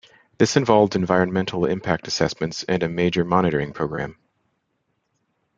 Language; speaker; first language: English; native; English